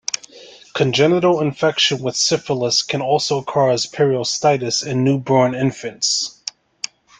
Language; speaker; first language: English; native; English